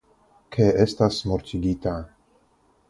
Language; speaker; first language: Esperanto; non-native, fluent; Russian